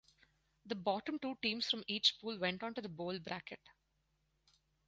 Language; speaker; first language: English; non-native, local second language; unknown